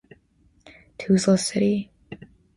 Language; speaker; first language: English; native; English